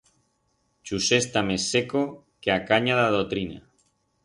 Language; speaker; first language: Aragonese; non-native, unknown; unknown